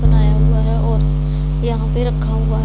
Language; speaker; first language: Hindi; non-native, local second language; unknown